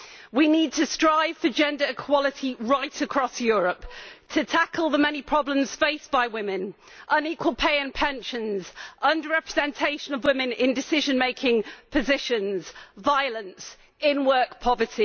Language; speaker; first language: English; native; English